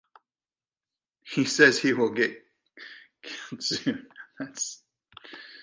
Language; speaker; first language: English; native; English